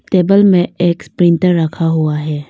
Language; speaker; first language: Hindi; non-native, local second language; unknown